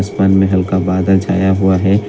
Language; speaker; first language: Hindi; non-native, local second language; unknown